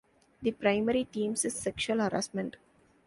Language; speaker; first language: English; non-native, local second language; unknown